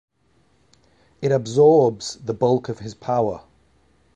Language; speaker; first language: English; native; English